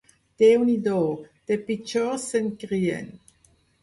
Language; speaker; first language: Catalan; non-native, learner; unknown